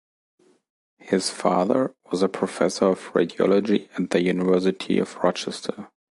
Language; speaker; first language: English; non-native, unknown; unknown